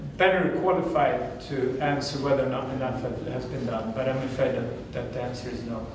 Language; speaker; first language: English; non-native, fluent; Swedish